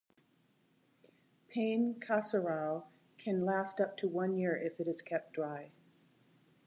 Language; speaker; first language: English; native; English